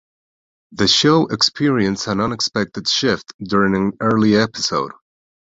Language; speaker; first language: English; non-native, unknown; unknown